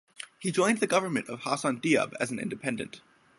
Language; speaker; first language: English; native; English